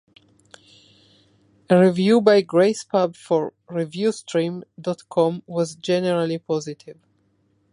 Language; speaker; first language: English; non-native, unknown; Spanish